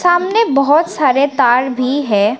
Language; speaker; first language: Hindi; non-native, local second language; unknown